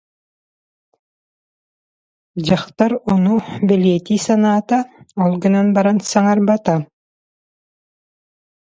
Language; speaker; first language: Yakut; non-native, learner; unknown